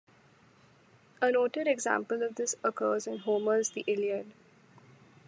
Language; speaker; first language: English; non-native, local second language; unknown